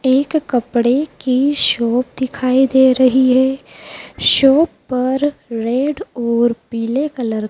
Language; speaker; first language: Hindi; native; Hindi